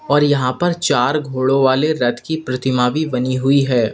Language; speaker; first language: Hindi; native; Hindi